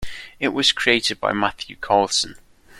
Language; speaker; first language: English; non-native, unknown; German